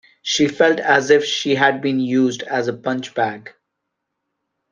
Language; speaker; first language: English; non-native, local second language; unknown